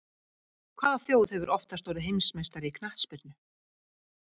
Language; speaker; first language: Icelandic; native; Icelandic